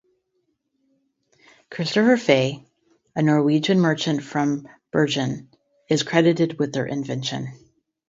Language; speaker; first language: English; native; English